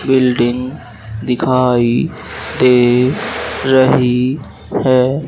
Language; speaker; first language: Hindi; native; Hindi